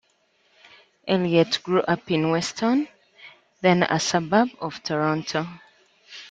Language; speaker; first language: English; native; English